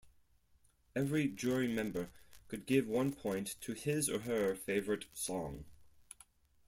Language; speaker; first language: English; non-native, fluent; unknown